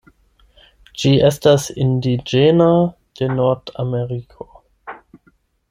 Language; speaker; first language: Esperanto; non-native, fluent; German